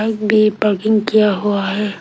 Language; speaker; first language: Hindi; early bilingual, other home language; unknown